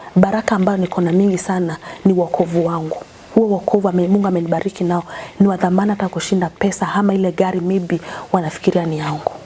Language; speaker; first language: Swahili; non-native, local second language; Kamba